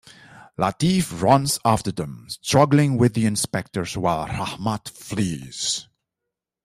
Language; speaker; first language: English; non-native, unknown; Dutch